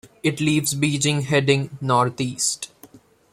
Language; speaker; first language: English; non-native, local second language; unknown